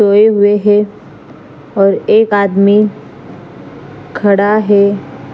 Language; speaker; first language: Hindi; non-native, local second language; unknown